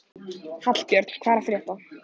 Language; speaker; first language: Icelandic; native; Icelandic